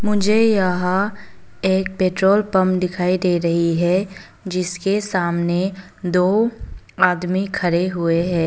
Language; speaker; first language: Hindi; non-native, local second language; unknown